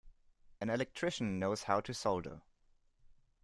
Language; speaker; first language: English; non-native, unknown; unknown